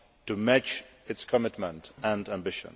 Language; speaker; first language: English; non-native, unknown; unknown